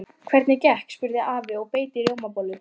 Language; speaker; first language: Icelandic; native; Icelandic